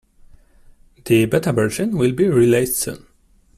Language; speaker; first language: English; non-native, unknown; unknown